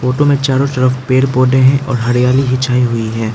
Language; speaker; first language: Hindi; non-native, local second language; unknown